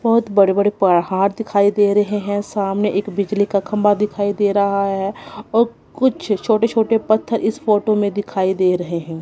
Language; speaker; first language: Hindi; non-native, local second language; Punjabi